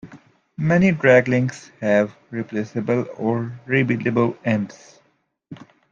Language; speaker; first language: English; native; English